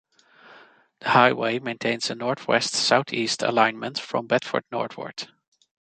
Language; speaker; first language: English; non-native, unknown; Dutch